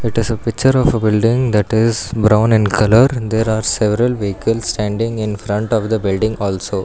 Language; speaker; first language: English; non-native, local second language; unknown